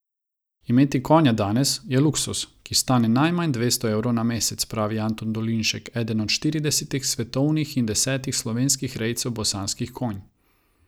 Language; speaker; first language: Slovenian; non-native, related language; Croatian